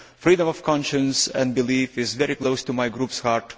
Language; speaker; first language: English; non-native, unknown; Lithuanian